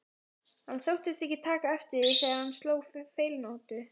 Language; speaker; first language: Icelandic; native; Icelandic